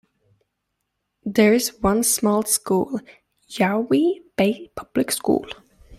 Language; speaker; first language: English; native; English